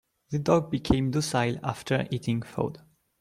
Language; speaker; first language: English; non-native, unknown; French